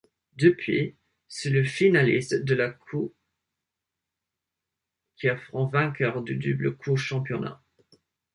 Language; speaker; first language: French; non-native, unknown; English